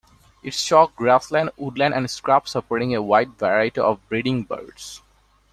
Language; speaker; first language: English; non-native, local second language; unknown